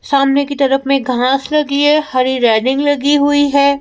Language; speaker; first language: Hindi; native; Hindi